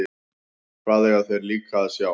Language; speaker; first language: Icelandic; native; Icelandic